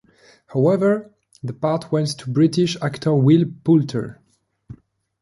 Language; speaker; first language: English; non-native, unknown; French